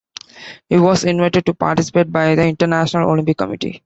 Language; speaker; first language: English; non-native, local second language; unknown